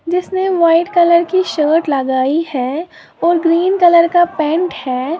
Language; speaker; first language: Hindi; native; Hindi